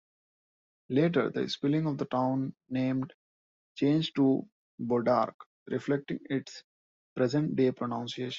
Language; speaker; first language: English; non-native, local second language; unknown